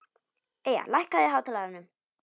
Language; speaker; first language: Icelandic; non-native, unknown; Polish